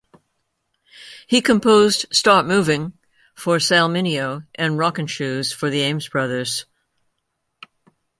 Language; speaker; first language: English; native; English